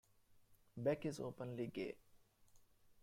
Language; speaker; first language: English; non-native, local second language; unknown